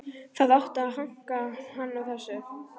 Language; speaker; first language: Icelandic; native; Icelandic